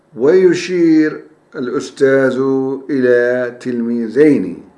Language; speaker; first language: Arabic; non-native, fluent; Turkish